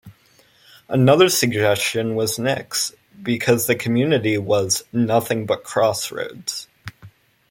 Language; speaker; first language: English; native; English